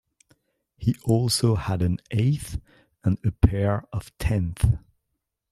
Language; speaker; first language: English; non-native, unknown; French